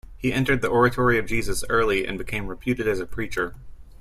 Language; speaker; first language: English; native; English